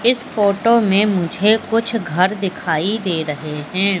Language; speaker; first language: Hindi; native; Hindi